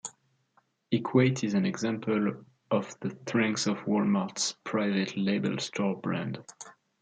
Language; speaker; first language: English; non-native, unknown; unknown